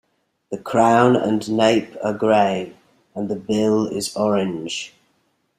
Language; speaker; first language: English; native; English